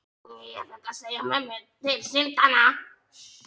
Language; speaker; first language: Icelandic; non-native, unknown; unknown